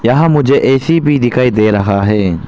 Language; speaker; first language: Hindi; non-native, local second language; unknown